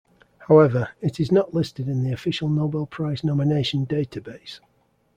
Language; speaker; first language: English; native; English